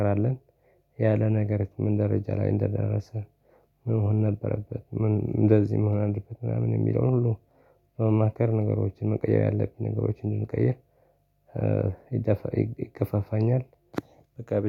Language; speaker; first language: Amharic; non-native, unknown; Tigrinya